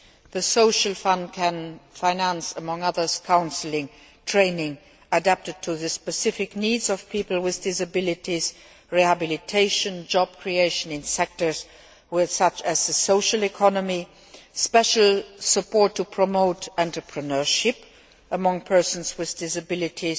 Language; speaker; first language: English; non-native, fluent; Luxembourgish